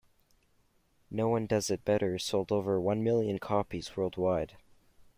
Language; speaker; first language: English; native; English